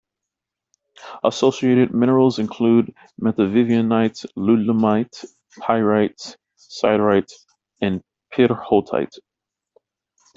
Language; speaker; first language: English; native; English